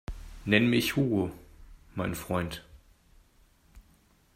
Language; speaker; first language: German; native; German